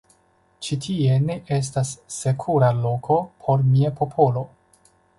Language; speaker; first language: Esperanto; non-native, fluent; Chinese